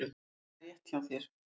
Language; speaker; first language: Icelandic; native; Icelandic